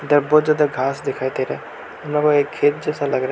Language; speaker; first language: Hindi; non-native, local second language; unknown